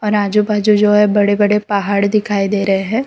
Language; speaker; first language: Hindi; non-native, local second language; Gujarati